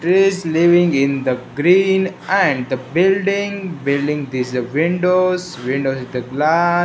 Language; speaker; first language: English; non-native, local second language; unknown